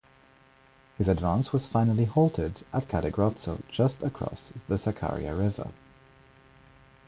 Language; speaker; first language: English; non-native, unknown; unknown